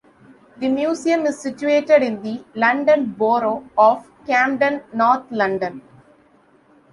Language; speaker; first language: English; non-native, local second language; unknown